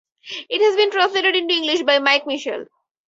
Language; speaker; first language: English; native; English